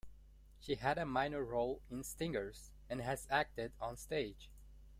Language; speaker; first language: English; non-native, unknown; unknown